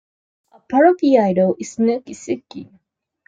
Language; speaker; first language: English; non-native, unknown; Spanish